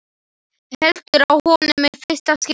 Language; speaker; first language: Icelandic; non-native, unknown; Slovak